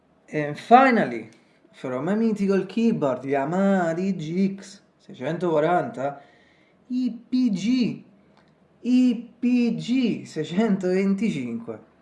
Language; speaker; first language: English; non-native, fluent; Italian